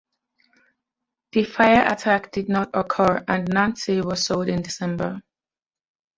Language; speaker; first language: English; native; English